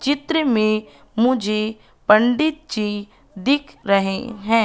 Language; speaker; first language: Hindi; native; Hindi